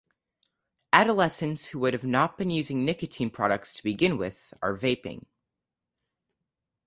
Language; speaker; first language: English; native; English